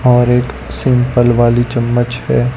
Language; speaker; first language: Hindi; non-native, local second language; Gujarati